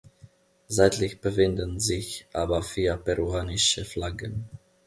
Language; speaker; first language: German; non-native, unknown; Finnish